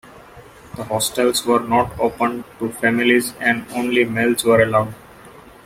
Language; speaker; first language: English; non-native, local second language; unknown